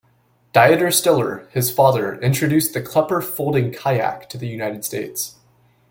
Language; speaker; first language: English; native; English